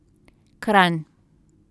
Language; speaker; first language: Slovenian; native; Slovenian